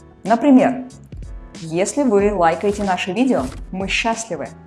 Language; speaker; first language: Russian; native; Russian